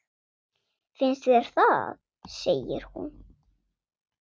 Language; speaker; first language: Icelandic; non-native, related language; Swedish